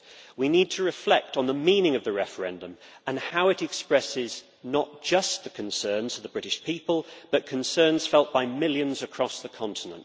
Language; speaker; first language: English; native; English